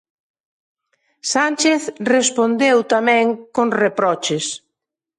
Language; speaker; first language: Galician; non-native, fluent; Spanish